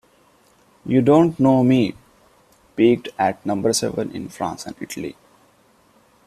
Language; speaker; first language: English; non-native, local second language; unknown